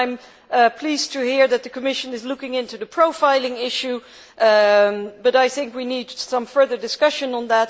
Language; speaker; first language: English; non-native, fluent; Dutch